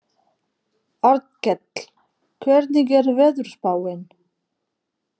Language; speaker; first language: Icelandic; non-native, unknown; Portuguese